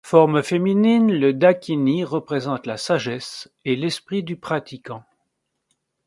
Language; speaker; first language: French; native; French